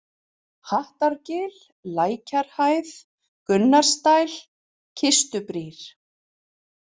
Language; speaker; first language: Icelandic; native; Icelandic